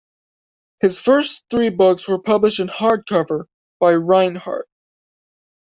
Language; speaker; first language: English; native; English